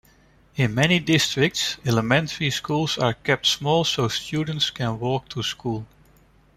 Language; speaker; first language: English; non-native, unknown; Dutch